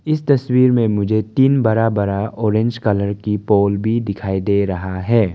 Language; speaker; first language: Hindi; non-native, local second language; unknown